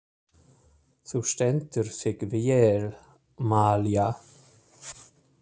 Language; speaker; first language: Icelandic; non-native, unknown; German